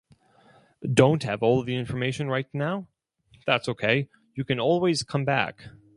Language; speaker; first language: English; non-native, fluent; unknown